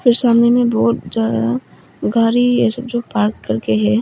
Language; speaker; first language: Hindi; non-native, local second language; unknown